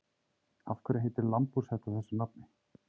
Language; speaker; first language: Icelandic; native; Icelandic